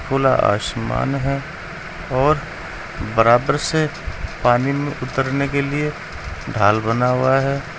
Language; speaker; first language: Hindi; native; Hindi